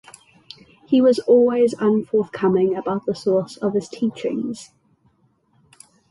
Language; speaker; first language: English; native; English